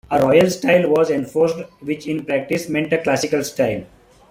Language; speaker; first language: English; non-native, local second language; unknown